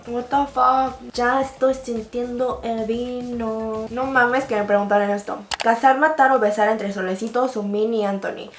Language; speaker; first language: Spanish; early bilingual, other home language; Korean